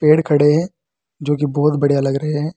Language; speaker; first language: Hindi; native; Hindi